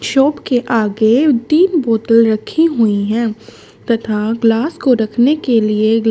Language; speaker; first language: Hindi; native; Hindi